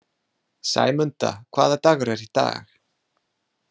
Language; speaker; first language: Icelandic; non-native, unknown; English